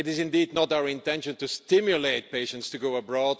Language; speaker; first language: English; non-native, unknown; Dutch